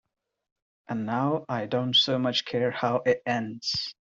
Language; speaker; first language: English; non-native, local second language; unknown